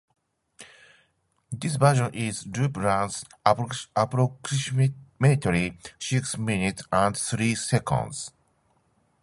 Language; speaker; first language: English; non-native, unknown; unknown